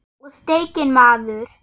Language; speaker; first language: Icelandic; non-native, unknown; German